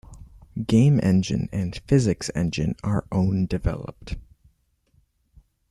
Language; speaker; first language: English; native; English